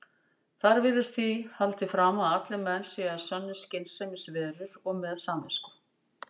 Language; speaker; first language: Icelandic; native; Icelandic